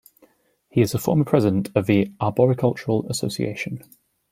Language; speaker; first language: English; native; English